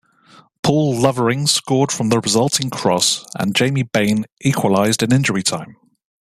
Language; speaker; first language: English; native; English